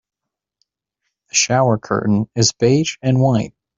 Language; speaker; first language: English; native; English